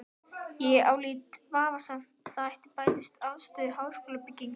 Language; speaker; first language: Icelandic; non-native, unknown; Japanese